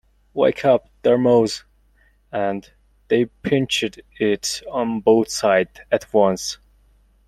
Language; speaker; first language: English; non-native, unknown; Mongolian